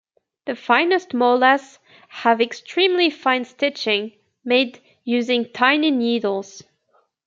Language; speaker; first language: English; native; English